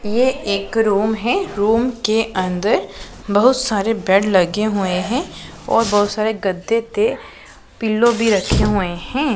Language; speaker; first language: Hindi; non-native, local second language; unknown